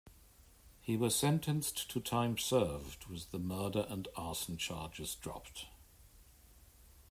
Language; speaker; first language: English; native; English